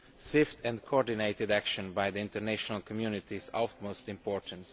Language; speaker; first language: English; non-native, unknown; Romanian